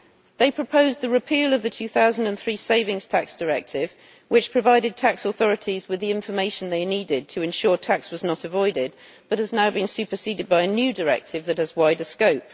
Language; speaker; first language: English; native; English